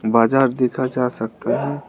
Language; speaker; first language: Hindi; non-native, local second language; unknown